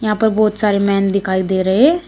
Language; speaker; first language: Hindi; native; Hindi